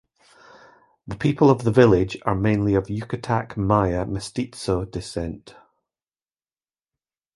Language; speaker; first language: English; native; English